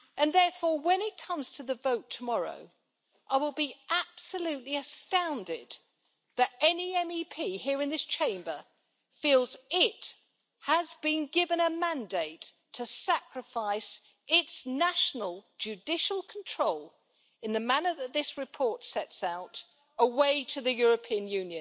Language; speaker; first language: English; native; English